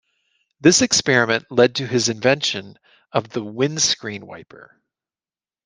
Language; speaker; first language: English; native; English